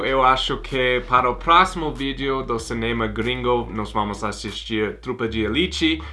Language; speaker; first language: Portuguese; non-native, fluent; English